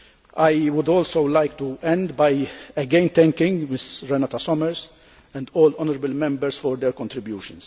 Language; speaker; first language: English; non-native, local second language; Maltese